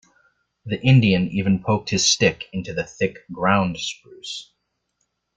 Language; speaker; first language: English; native; English